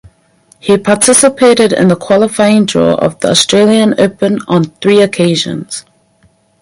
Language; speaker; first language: English; native; English